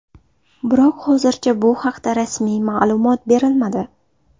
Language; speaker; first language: Uzbek; native; Uzbek